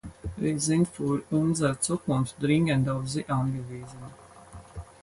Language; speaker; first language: German; non-native, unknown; Latvian